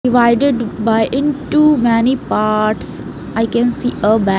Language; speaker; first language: English; non-native, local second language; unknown